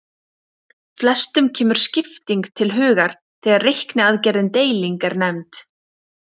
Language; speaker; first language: Icelandic; native; Icelandic